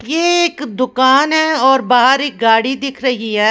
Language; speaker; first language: Hindi; non-native, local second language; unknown